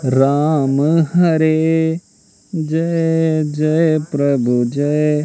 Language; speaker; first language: Hindi; native; Hindi